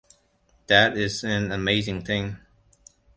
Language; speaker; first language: English; non-native, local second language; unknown